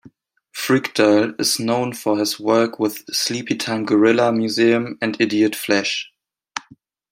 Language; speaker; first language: English; non-native, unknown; German